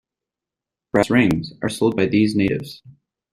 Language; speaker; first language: English; native; English